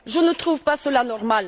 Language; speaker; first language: French; non-native, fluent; Bulgarian